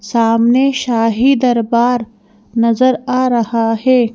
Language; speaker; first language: Hindi; native; Hindi